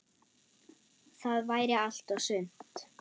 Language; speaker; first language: Icelandic; non-native, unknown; German